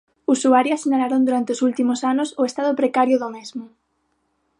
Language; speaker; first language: Galician; non-native, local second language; Spanish